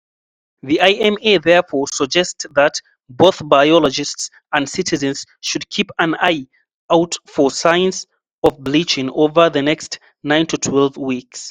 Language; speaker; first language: English; non-native, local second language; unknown